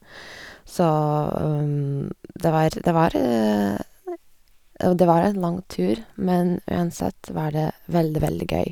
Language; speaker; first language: Norwegian; non-native, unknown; Lithuanian